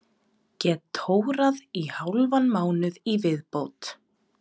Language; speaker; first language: Icelandic; non-native, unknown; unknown